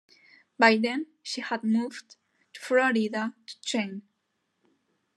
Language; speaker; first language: English; non-native, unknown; Spanish